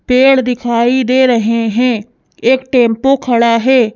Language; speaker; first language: Hindi; native; Hindi